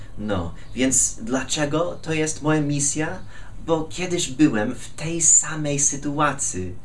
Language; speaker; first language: Polish; non-native, fluent; English